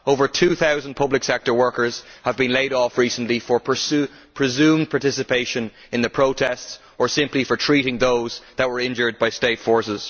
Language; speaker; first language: English; native; English